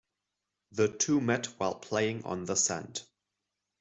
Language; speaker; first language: English; non-native, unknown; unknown